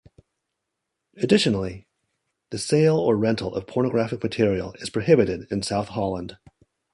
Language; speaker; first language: English; native; English